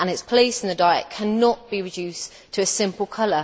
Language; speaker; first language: English; native; English